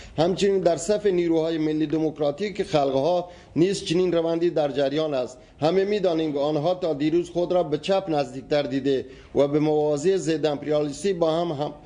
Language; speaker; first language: Persian; non-native, local second language; Baluchi